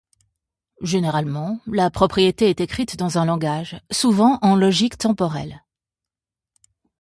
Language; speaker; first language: French; native; French